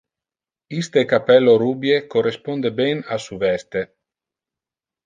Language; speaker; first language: Interlingua; non-native, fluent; Italian